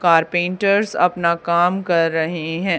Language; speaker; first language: Hindi; native; Hindi